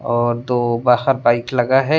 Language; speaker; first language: Hindi; non-native, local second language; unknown